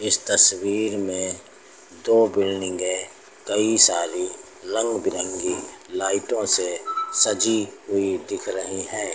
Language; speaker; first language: Hindi; native; Hindi